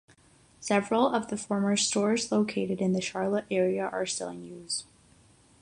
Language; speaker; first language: English; non-native, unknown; Catalan